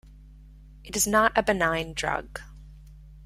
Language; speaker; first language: English; native; English